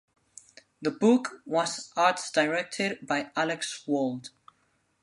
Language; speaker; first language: English; non-native, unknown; Spanish